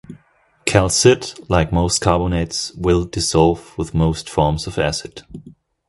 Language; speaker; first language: English; non-native, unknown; German